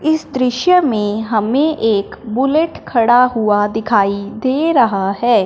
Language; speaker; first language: Hindi; non-native, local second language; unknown